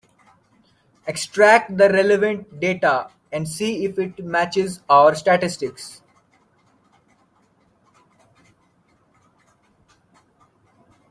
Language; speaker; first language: English; non-native, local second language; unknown